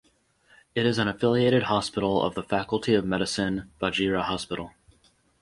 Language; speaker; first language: English; native; English